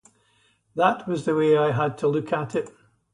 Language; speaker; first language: English; native; English